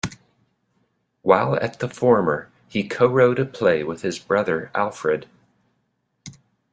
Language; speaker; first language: English; native; English